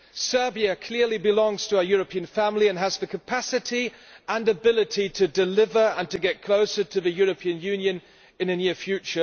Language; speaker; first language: English; non-native, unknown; German